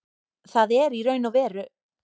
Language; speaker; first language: Icelandic; native; Icelandic